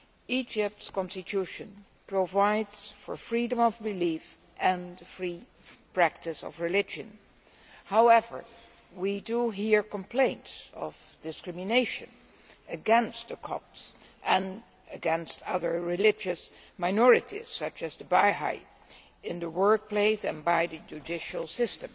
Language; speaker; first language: English; non-native, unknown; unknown